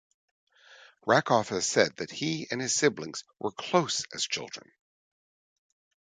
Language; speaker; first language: English; native; English